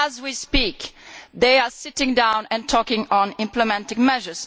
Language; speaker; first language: English; non-native, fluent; Italian